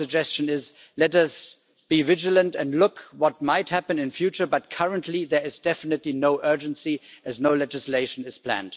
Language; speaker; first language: English; non-native, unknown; German